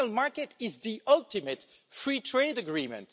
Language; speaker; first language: English; non-native, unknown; French